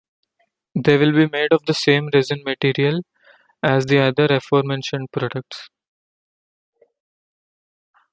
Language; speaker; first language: English; non-native, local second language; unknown